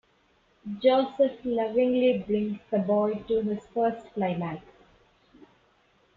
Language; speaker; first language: English; non-native, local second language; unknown